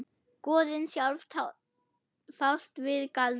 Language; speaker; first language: Icelandic; non-native, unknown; German